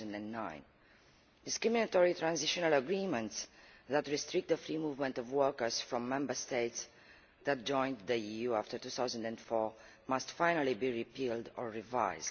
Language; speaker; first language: English; non-native, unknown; Romanian